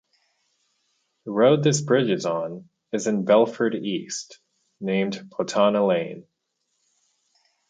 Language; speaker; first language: English; native; English